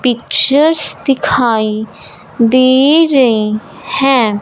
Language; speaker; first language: Hindi; non-native, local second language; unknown